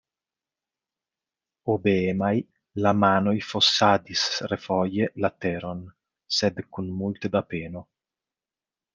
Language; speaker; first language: Esperanto; non-native, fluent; Italian